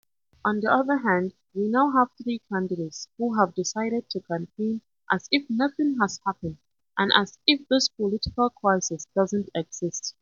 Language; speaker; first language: English; non-native, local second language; Hausa